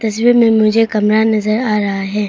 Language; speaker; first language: Hindi; non-native, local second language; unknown